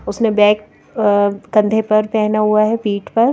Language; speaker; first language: Hindi; native; Hindi